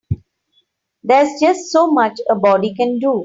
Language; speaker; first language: English; non-native, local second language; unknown